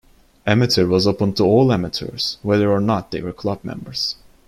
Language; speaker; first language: English; non-native, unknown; Turkish